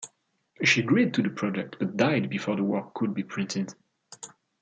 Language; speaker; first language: English; non-native, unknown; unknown